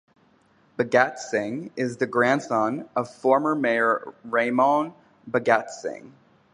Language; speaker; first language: English; native; English